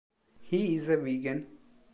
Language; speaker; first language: English; non-native, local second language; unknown